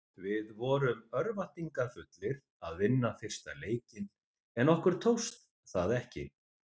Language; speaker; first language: Icelandic; native; Icelandic